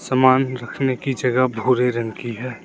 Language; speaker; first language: Hindi; non-native, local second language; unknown